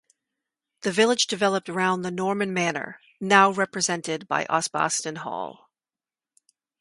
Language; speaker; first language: English; native; English